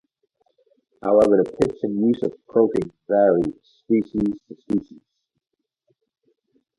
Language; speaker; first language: English; native; English